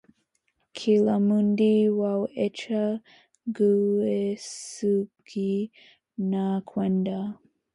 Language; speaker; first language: English; native; English